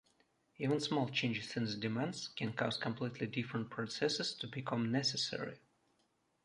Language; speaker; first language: English; non-native, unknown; Russian